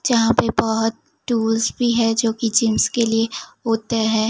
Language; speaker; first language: Hindi; non-native, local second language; Gujarati